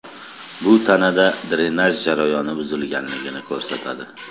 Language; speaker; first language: Uzbek; non-native, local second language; Kazakh